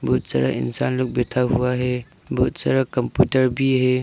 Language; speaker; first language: Hindi; non-native, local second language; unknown